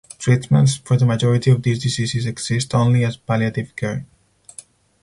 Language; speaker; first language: English; non-native, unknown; Spanish